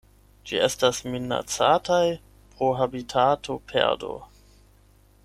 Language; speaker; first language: Esperanto; non-native, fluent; German